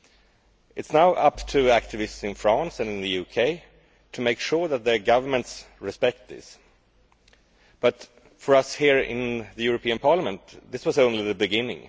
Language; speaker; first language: English; non-native, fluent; Swedish